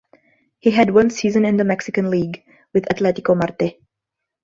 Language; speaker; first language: English; non-native, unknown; Portuguese